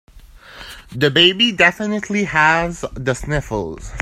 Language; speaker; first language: English; native; English